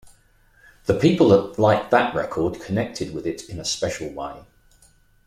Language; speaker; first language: English; native; English